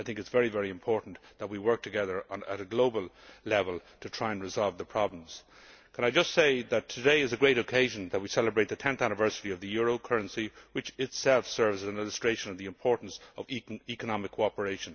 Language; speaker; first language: English; native; English